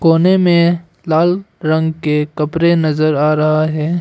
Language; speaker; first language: Hindi; non-native, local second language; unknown